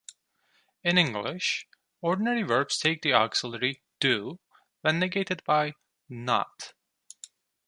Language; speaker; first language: English; non-native, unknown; Turkish